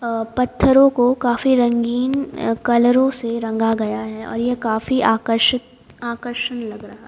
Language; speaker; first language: Hindi; native; Hindi